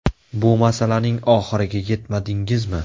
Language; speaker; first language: Uzbek; native; Uzbek